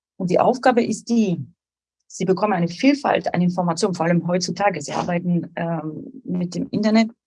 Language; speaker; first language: German; non-native, fluent; French